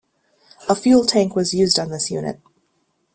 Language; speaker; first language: English; native; English